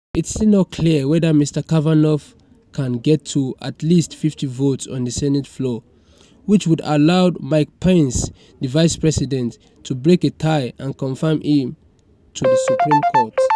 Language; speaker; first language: English; non-native, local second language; Yoruba